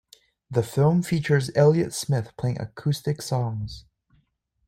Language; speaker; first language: English; native; English